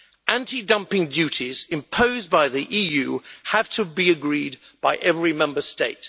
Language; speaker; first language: English; native; English